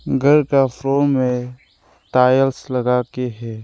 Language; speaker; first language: Hindi; non-native, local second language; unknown